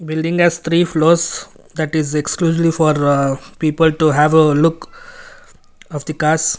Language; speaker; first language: English; non-native, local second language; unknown